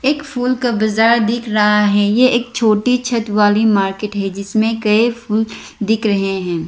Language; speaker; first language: Hindi; non-native, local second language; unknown